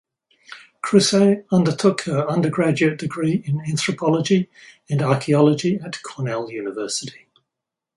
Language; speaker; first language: English; native; English